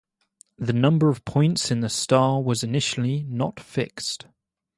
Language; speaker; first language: English; native; English